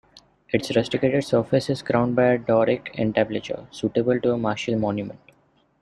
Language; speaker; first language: English; non-native, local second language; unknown